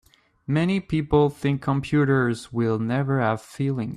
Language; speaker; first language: English; native; English